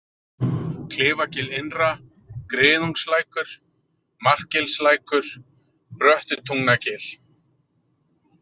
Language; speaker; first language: Icelandic; native; Icelandic